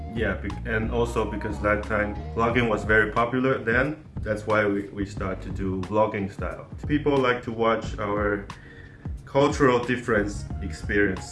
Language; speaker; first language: English; non-native, fluent; Chinese